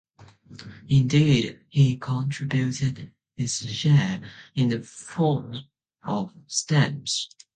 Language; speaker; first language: English; non-native, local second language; Cantonese